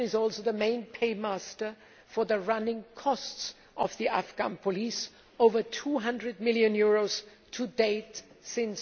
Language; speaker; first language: English; non-native, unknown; German